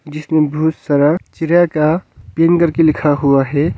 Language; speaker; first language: Hindi; non-native, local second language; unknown